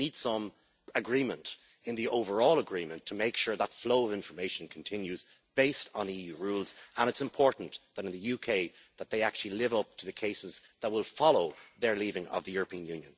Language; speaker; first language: English; native; English